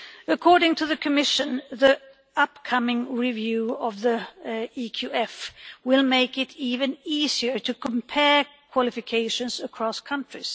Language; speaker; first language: English; non-native, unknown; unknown